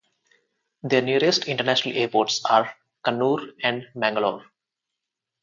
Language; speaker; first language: English; non-native, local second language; Telugu